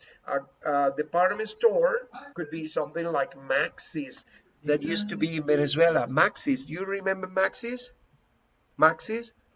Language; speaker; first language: English; non-native, fluent; Spanish